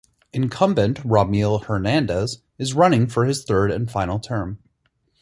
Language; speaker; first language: English; native; English